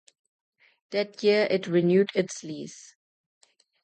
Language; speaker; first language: English; non-native, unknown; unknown